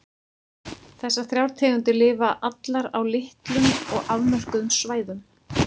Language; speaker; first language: Icelandic; native; Icelandic